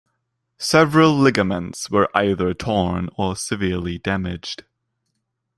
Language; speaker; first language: English; non-native, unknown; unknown